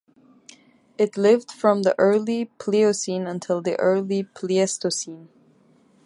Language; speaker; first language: English; non-native, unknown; Turkish